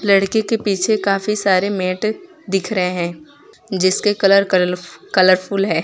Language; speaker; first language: Hindi; non-native, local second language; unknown